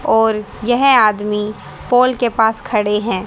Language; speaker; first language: Hindi; native; Hindi